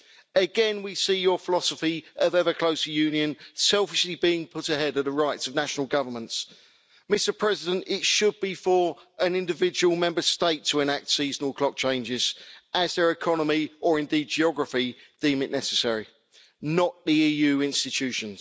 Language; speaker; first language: English; native; English